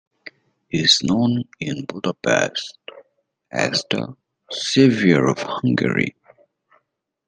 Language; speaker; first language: English; native; English